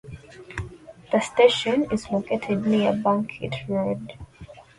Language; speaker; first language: English; non-native, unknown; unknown